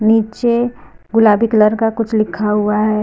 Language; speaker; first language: Hindi; native; Hindi